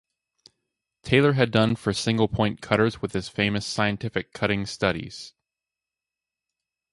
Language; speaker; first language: English; native; English